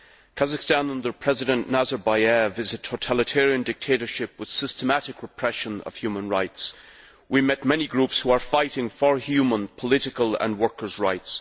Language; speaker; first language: English; native; English